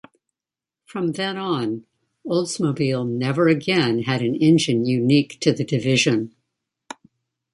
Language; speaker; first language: English; native; English